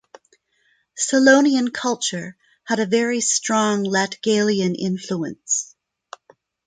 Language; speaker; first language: English; non-native, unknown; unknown